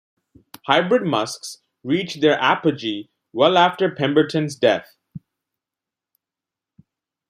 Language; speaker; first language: English; non-native, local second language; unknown